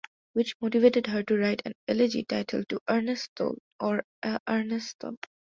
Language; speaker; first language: English; non-native, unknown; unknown